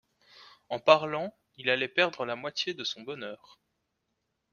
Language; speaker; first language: French; native; French